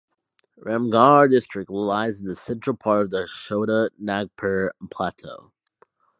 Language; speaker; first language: English; native; English